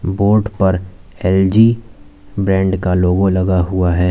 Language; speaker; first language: Hindi; native; Hindi